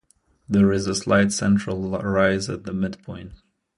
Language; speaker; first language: English; native; English